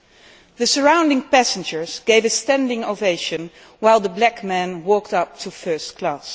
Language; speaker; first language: English; non-native, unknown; Dutch